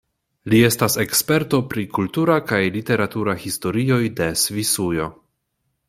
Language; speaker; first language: Esperanto; non-native, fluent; Polish